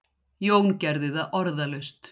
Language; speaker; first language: Icelandic; native; Icelandic